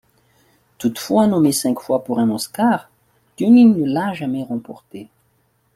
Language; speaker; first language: French; non-native, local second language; Malagasy